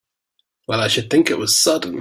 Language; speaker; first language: English; native; English